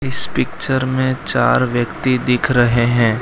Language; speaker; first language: Hindi; non-native, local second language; Gujarati